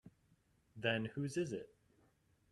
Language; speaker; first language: English; native; English